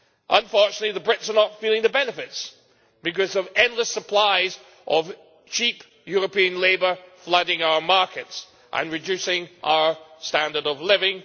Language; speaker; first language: English; native; English